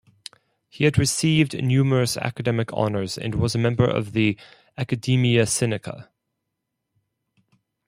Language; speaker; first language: English; non-native, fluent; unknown